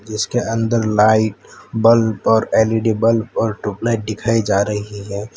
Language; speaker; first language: Hindi; non-native, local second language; Gujarati